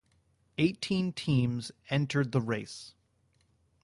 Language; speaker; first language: English; native; English